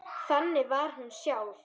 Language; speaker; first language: Icelandic; native; Icelandic